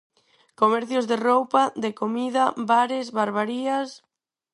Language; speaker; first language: Galician; non-native, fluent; Spanish